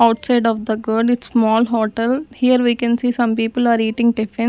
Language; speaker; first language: English; non-native, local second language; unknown